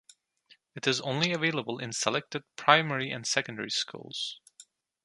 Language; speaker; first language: English; non-native, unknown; Turkish